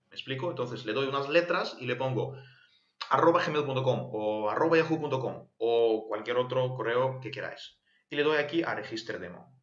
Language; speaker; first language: Spanish; non-native, fluent; Ukrainian